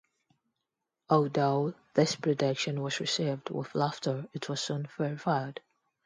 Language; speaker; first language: English; non-native, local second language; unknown